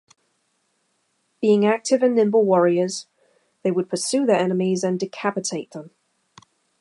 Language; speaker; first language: English; native; English